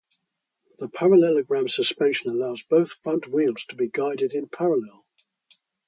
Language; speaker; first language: English; native; English